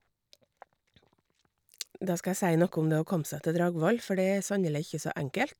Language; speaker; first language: Norwegian; native; Norwegian